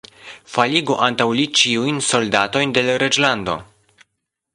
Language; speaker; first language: Esperanto; non-native, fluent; Polish